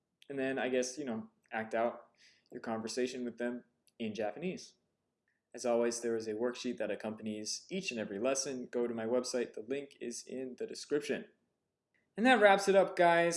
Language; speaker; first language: English; native; English